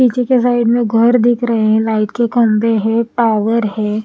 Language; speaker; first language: Hindi; non-native, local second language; Punjabi